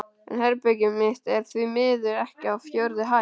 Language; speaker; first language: Icelandic; native; Icelandic